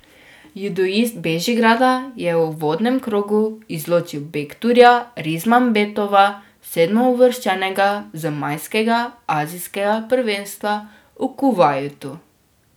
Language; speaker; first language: Slovenian; native; Slovenian